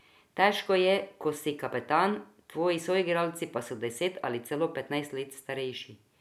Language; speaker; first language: Slovenian; non-native, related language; Croatian